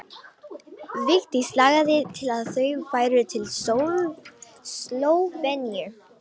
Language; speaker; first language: Icelandic; non-native, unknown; Romanian